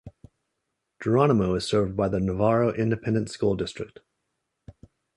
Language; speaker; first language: English; native; English